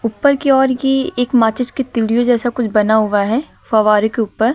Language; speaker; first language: Hindi; native; Hindi